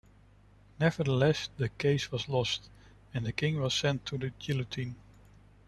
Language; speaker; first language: English; non-native, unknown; Dutch